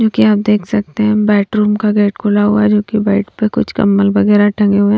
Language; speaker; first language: Hindi; native; Hindi